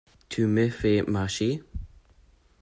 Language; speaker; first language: French; non-native, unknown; German